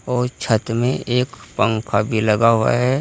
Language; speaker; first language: Hindi; native; Hindi